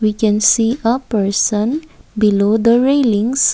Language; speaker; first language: English; non-native, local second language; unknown